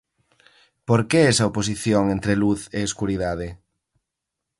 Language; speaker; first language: Galician; native; Galician